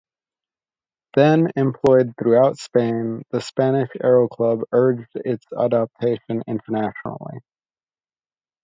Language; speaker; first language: English; native; English